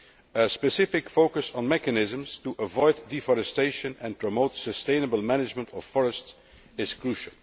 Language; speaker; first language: English; non-native, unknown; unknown